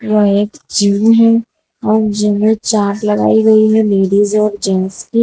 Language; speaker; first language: Hindi; non-native, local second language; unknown